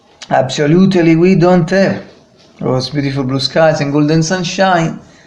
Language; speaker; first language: English; non-native, learner; Italian